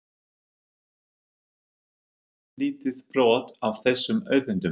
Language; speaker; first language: Icelandic; non-native, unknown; German